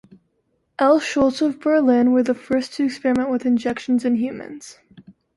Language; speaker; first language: English; native; English